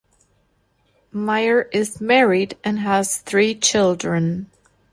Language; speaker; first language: English; non-native, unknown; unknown